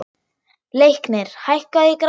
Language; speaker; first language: Icelandic; non-native, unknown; German